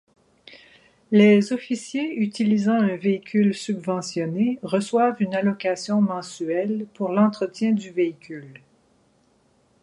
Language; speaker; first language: French; native; French